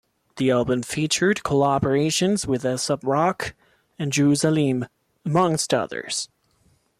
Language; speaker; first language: English; non-native, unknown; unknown